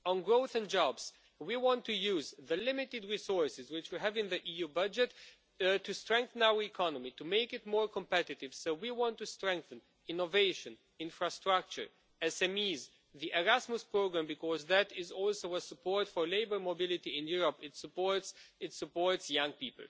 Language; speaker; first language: English; non-native, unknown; Romanian